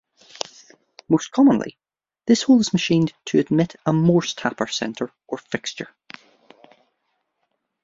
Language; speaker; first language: English; native; English